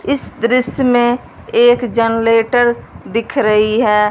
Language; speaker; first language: Hindi; non-native, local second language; Punjabi